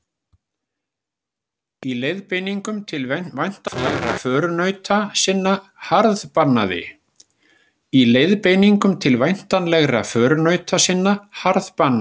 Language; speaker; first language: Icelandic; native; Icelandic